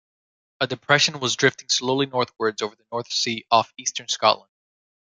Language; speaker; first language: English; native; English